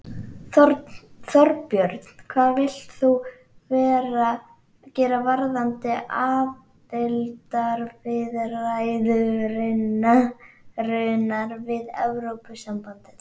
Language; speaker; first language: Icelandic; native; Icelandic